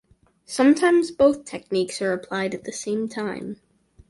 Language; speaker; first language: English; native; English